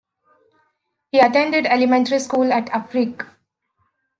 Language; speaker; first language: English; native; English